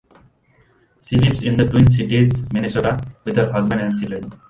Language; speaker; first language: English; non-native, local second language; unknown